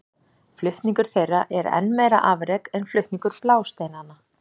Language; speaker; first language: Icelandic; native; Icelandic